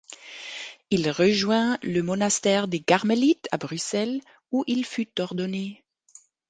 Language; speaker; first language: French; non-native, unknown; German